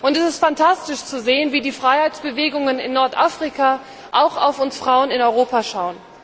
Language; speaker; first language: German; native; German